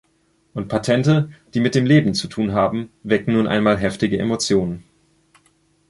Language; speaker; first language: German; native; German